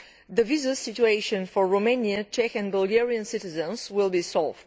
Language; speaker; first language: English; non-native, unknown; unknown